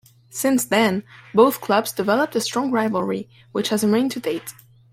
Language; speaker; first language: English; non-native, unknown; French